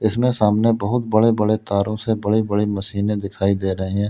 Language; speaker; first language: Hindi; native; Hindi